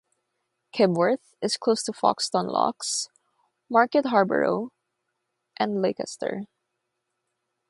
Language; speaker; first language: English; non-native, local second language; Filipino